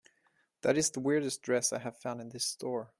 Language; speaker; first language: English; non-native, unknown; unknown